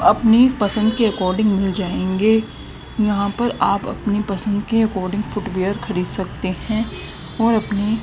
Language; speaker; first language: Hindi; native; Hindi